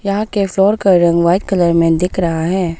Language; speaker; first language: Hindi; early bilingual, other home language; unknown